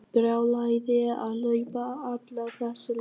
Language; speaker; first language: Icelandic; non-native, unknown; Vietnamese